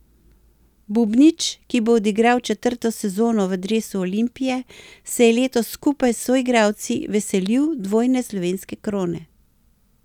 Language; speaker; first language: Slovenian; native; Slovenian